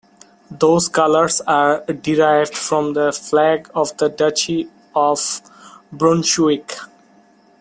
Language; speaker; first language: English; non-native, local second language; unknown